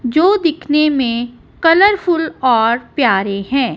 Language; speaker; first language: Hindi; non-native, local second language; Punjabi